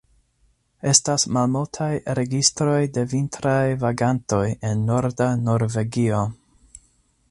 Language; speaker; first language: Esperanto; non-native, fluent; English